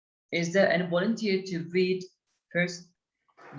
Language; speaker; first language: English; non-native, fluent; Turkish